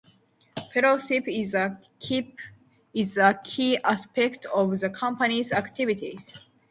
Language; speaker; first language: English; non-native, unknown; Japanese